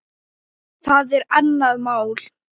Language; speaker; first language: Icelandic; non-native, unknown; Thai